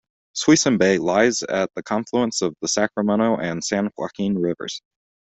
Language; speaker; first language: English; native; English